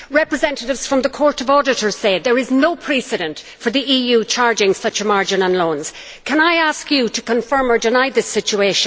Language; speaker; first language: English; native; English